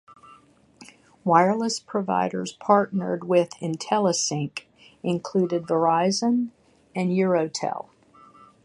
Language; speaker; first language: English; native; English